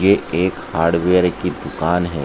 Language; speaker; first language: Hindi; native; Hindi